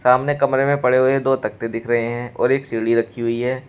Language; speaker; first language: Hindi; native; Hindi